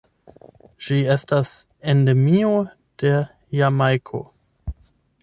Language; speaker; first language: Esperanto; non-native, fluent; German